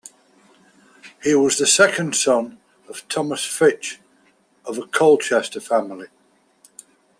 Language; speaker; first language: English; native; English